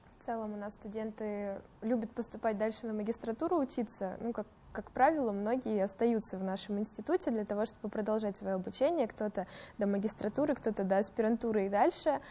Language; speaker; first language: Russian; native; Russian